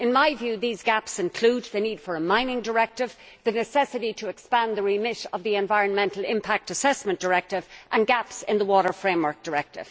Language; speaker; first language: English; native; English